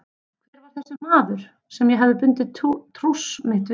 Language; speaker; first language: Icelandic; native; Icelandic